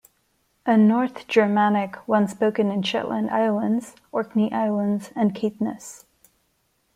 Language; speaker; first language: English; non-native, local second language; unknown